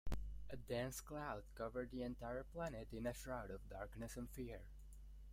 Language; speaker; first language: English; non-native, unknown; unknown